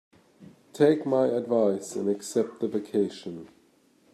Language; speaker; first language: English; non-native, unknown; German